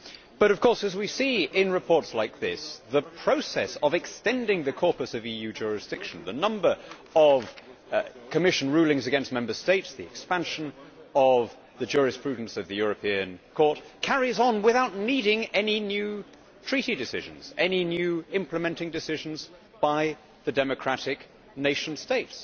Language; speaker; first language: English; native; English